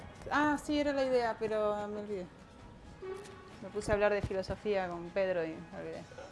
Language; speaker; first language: Spanish; native; Spanish